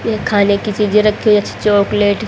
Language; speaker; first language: Hindi; native; Hindi